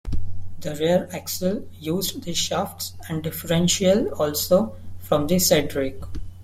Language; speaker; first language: English; non-native, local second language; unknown